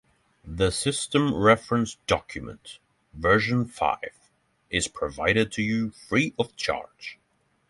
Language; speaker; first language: English; non-native, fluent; Norwegian